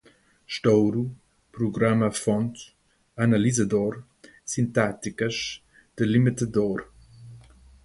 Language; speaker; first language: Portuguese; non-native, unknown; English